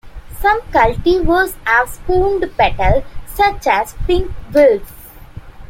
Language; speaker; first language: English; non-native, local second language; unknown